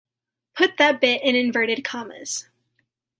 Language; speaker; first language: English; native; English